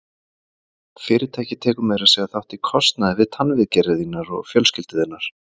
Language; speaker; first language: Icelandic; native; Icelandic